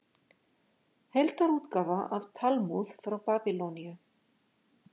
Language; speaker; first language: Icelandic; native; Icelandic